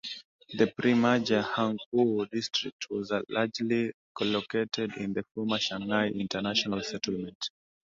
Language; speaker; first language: English; non-native, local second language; Swahili